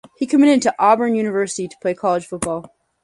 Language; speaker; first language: English; native; English